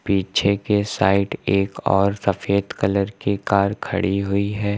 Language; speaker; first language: Hindi; native; Hindi